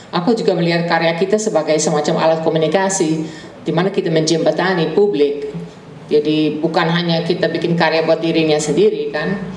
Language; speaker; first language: Indonesian; non-native, fluent; Dutch